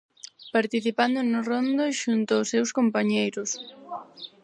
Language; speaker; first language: Galician; non-native, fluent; Spanish